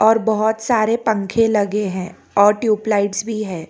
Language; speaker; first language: Hindi; non-native, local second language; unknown